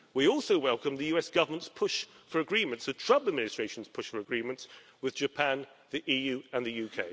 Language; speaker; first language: English; native; English